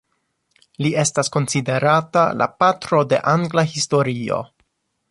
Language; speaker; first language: Esperanto; non-native, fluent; English